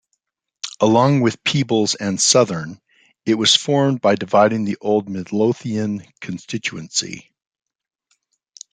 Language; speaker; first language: English; native; English